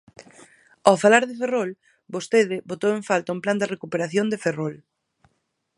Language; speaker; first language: Galician; native; Galician